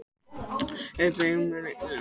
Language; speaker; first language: Icelandic; native; Icelandic